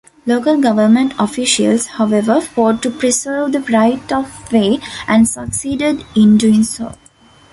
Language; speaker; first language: English; non-native, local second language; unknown